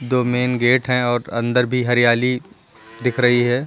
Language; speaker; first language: Hindi; native; Hindi